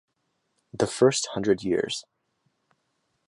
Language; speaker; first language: English; native; English